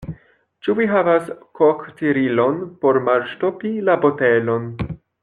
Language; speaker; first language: Esperanto; non-native, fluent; French